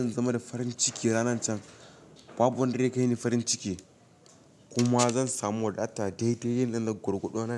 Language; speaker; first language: Hausa; native; Hausa